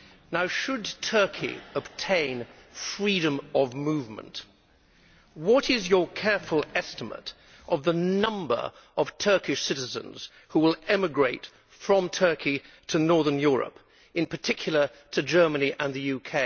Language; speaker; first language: English; native; English